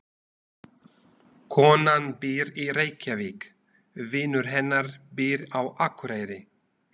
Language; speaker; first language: Icelandic; non-native, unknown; Slovak